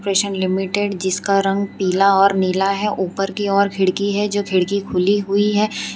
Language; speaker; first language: Hindi; non-native, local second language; Gujarati